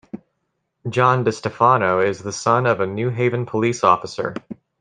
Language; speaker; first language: English; native; English